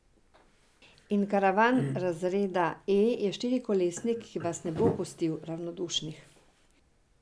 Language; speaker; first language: Slovenian; non-native, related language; Serbian